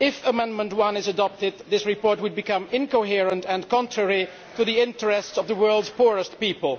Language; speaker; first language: English; non-native, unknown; Dutch